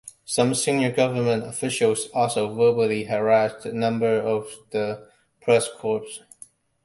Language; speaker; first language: English; non-native, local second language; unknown